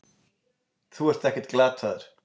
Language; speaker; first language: Icelandic; native; Icelandic